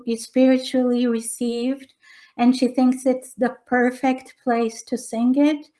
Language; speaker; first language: English; non-native, fluent; Portuguese